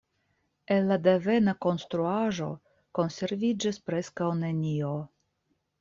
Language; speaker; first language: Esperanto; non-native, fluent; Russian